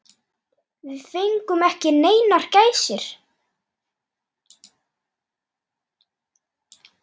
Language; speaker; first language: Icelandic; native; Icelandic